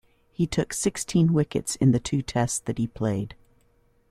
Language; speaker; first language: English; native; English